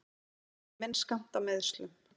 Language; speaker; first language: Icelandic; native; Icelandic